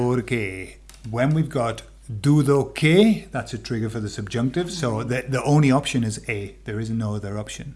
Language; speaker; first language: English; native; English